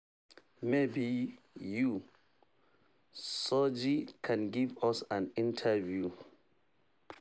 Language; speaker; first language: English; non-native, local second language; Hausa